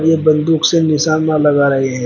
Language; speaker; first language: Hindi; native; Hindi